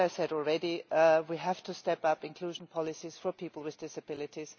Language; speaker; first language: English; non-native, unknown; German